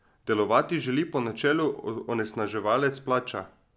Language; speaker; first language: Slovenian; native; Slovenian